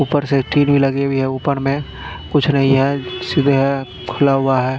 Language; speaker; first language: Hindi; non-native, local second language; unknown